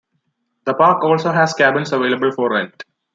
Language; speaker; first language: English; non-native, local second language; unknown